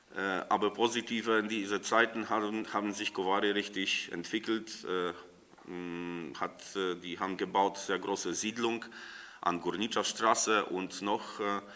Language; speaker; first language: German; non-native, learner; Polish